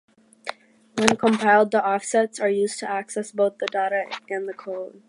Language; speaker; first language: English; native; English